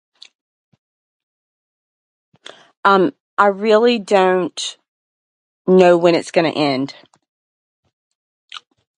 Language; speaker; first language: English; native; English